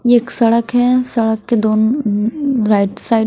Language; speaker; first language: Hindi; non-native, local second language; Punjabi